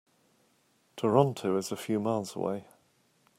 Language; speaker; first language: English; native; English